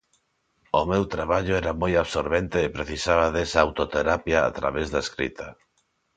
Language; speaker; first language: Galician; non-native, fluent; Spanish